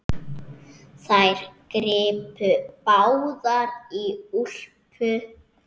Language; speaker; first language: Icelandic; native; Icelandic